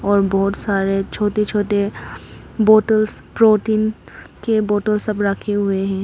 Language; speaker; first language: Hindi; non-native, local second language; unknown